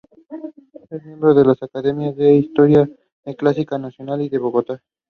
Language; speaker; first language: English; non-native, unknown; Spanish